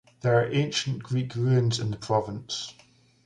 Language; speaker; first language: English; native; English